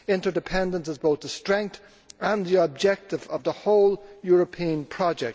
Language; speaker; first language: English; native; English